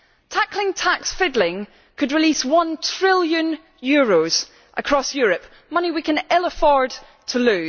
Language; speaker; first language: English; native; English